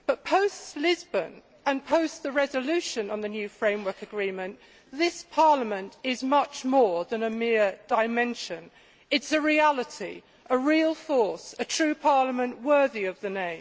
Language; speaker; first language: English; native; English